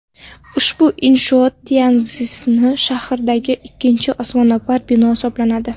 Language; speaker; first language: Uzbek; non-native, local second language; Kara-Kalpak